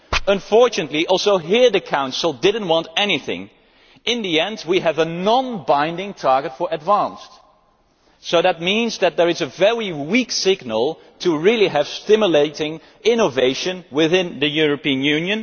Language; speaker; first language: English; non-native, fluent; Dutch